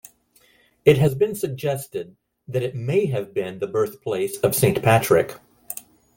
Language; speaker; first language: English; non-native, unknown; Spanish